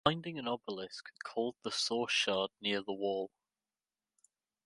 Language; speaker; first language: English; native; English